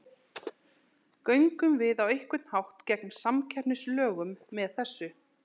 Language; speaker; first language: Icelandic; native; Icelandic